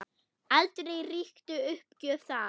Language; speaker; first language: Icelandic; non-native, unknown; German